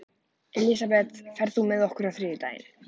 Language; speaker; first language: Icelandic; native; Icelandic